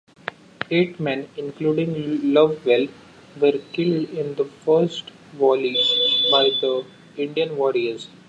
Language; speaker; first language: English; non-native, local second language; Marathi